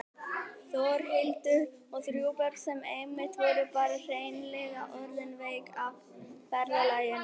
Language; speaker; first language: Icelandic; native; Icelandic